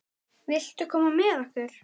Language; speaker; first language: Icelandic; native; Icelandic